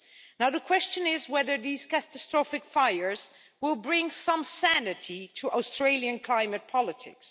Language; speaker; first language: English; non-native, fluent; Dutch